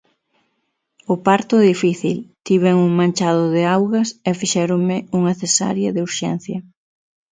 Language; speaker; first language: Galician; native; Galician